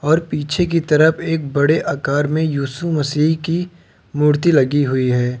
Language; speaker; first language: Hindi; native; Hindi